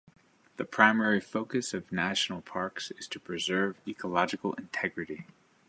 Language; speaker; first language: English; native; English